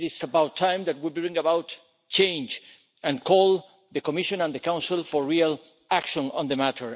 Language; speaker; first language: English; non-native, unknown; Spanish